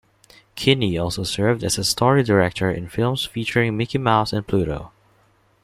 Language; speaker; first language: English; non-native, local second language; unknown